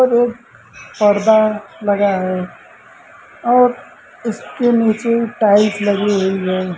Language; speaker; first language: Hindi; native; Hindi